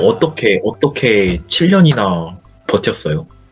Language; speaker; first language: Korean; native; Korean